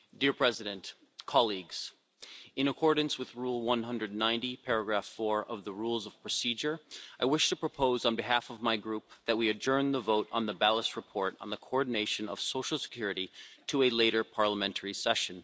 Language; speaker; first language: English; non-native, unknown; Dutch